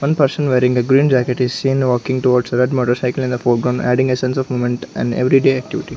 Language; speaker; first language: English; non-native, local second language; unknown